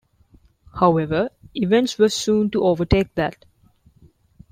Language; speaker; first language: English; non-native, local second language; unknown